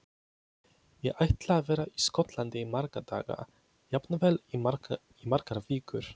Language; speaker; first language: Icelandic; non-native, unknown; Polish